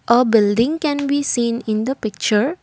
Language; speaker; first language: English; non-native, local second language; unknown